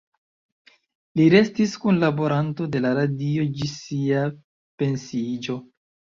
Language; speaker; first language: Esperanto; non-native, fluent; Chinese